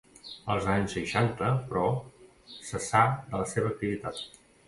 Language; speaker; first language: Catalan; native; Catalan